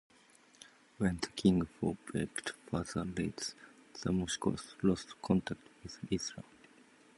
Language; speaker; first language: English; non-native, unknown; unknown